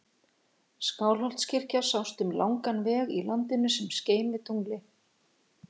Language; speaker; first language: Icelandic; native; Icelandic